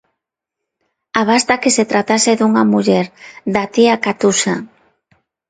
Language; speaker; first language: Galician; non-native, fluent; Spanish